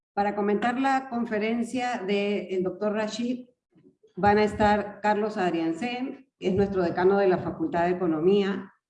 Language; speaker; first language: Spanish; native; Spanish